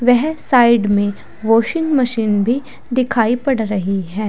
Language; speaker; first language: Hindi; native; Hindi